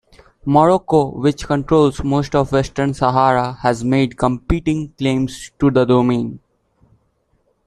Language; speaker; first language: English; non-native, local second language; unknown